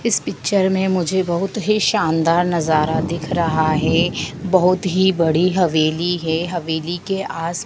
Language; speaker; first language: Hindi; native; Hindi